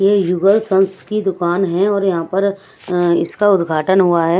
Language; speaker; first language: Hindi; non-native, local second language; Punjabi